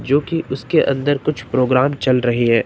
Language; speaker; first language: Hindi; native; Hindi